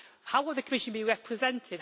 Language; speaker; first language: English; native; English